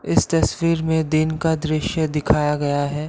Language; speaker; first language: Hindi; non-native, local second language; Assamese